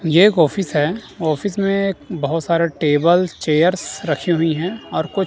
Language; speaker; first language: Hindi; non-native, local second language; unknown